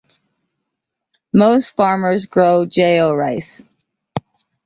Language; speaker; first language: English; native; English